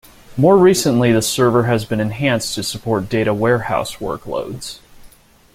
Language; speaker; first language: English; native; English